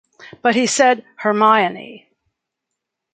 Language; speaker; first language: English; native; English